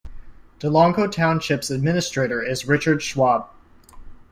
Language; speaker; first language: English; native; English